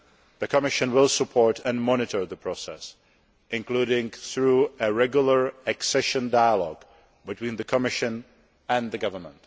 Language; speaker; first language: English; non-native, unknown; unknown